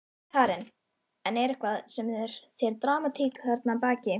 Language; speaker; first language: Icelandic; native; Icelandic